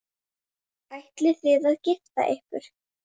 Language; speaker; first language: Icelandic; native; Icelandic